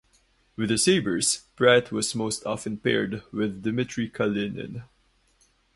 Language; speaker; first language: English; non-native, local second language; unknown